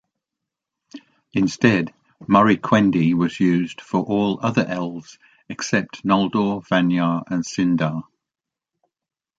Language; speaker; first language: English; native; English